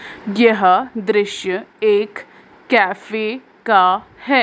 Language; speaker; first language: Hindi; native; Hindi